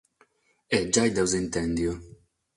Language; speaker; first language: Sardinian; non-native, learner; Catalan